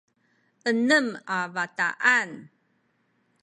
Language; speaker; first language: Sakizaya; non-native, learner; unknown